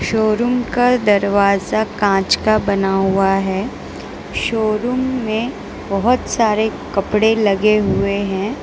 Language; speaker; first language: Hindi; non-native, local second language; Gujarati